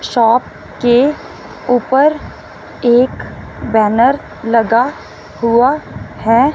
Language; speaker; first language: Hindi; non-native, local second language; Punjabi